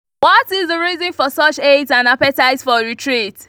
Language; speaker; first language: English; non-native, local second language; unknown